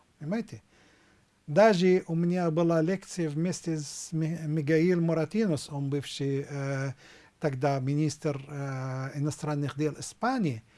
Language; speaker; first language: Russian; non-native, fluent; Arabic